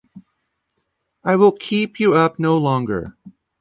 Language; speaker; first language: English; native; English